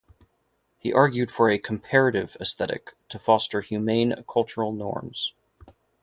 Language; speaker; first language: English; native; English